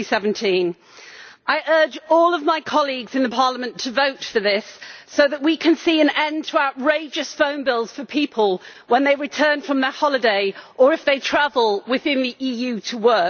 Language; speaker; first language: English; native; English